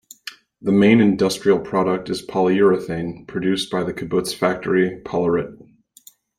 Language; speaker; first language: English; native; English